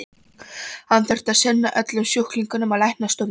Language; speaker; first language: Icelandic; non-native, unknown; Polish